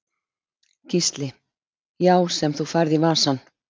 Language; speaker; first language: Icelandic; native; Icelandic